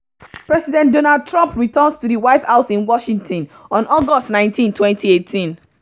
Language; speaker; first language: English; non-native, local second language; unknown